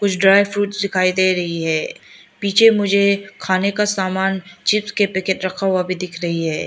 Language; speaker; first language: Hindi; non-native, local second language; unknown